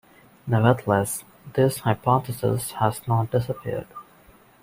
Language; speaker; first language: English; non-native, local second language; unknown